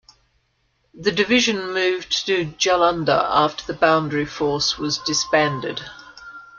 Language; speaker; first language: English; native; English